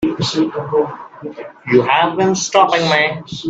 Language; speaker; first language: English; non-native, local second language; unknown